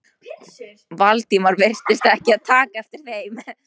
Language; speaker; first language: Icelandic; non-native, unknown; Polish